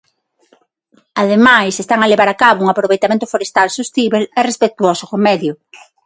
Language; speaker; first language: Galician; non-native, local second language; Spanish